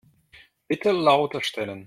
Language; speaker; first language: German; non-native, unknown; Russian